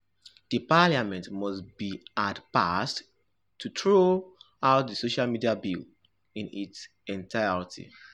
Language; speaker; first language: English; non-native, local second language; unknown